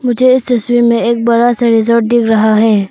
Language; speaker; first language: Hindi; early bilingual, other home language; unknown